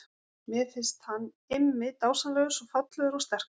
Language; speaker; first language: Icelandic; native; Icelandic